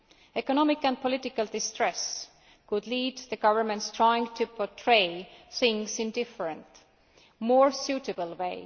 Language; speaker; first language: English; non-native, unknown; Estonian